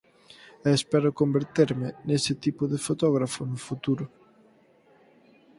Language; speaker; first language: Galician; native; Galician